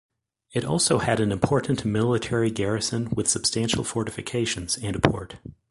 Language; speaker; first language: English; native; English